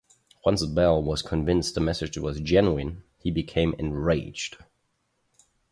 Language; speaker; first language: English; non-native, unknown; German